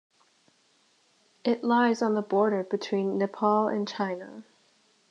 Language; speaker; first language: English; native; English